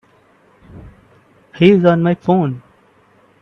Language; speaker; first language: English; non-native, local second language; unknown